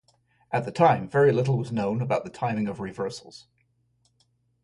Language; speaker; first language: English; native; English